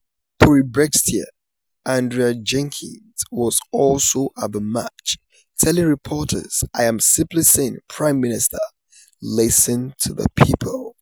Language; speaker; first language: English; non-native, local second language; Yoruba